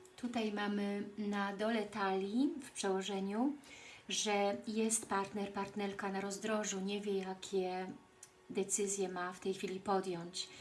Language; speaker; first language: Polish; early bilingual, heritage; Polish